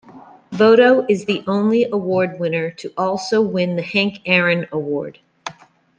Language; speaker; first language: English; native; English